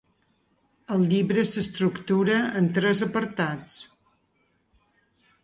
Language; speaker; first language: Catalan; native; Catalan